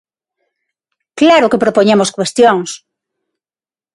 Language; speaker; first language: Galician; non-native, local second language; Spanish